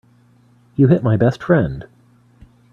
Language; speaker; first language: English; native; English